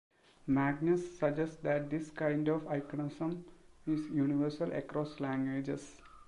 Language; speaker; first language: English; non-native, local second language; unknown